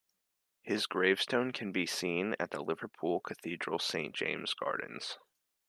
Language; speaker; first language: English; native; English